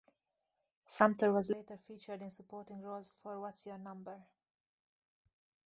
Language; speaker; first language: English; native; English